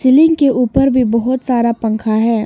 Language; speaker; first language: Hindi; non-native, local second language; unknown